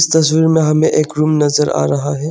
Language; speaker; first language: Hindi; non-native, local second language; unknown